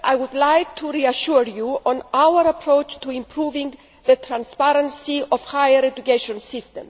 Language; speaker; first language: English; non-native, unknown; Greek